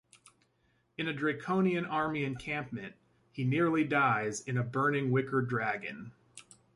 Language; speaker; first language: English; native; English